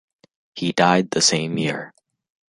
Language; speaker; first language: English; native; English